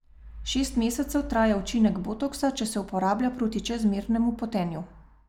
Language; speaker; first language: Slovenian; native; Slovenian